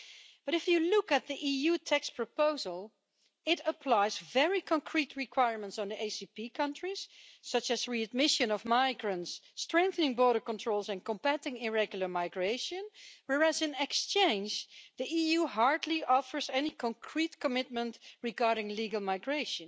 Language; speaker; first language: English; non-native, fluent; Dutch